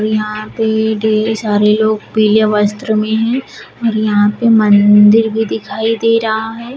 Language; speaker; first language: Hindi; native; Hindi